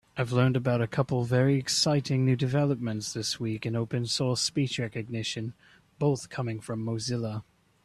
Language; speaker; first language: English; native; English